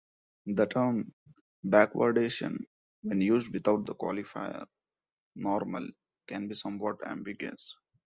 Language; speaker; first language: English; non-native, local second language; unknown